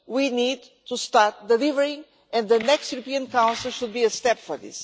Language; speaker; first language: English; non-native, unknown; Portuguese